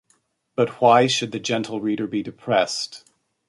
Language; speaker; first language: English; native; English